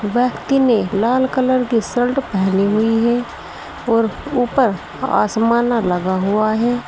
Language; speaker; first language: Hindi; native; Hindi